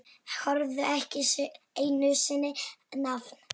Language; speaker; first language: Icelandic; non-native, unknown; Polish